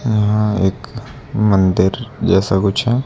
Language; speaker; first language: Hindi; native; Hindi